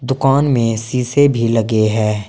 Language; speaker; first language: Hindi; native; Hindi